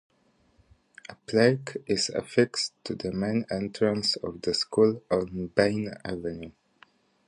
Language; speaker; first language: English; native; English